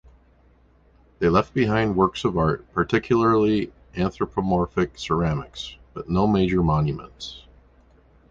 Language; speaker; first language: English; native; English